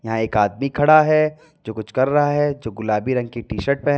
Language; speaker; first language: Hindi; native; Hindi